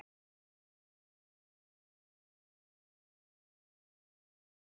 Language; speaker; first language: Icelandic; native; Icelandic